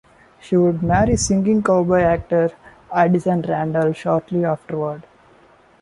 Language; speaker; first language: English; non-native, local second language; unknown